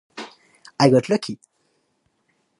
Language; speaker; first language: English; non-native, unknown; French